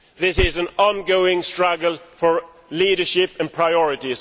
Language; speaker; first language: English; non-native, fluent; Swedish